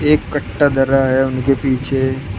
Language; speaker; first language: Hindi; native; Hindi